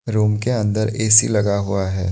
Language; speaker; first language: Hindi; non-native, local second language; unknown